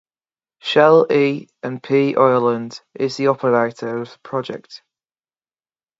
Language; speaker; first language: English; native; English